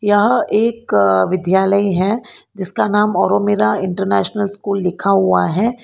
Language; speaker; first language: Hindi; non-native, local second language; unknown